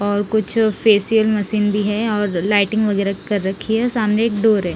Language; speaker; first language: Hindi; non-native, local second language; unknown